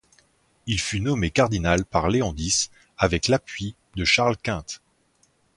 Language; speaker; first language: French; native; French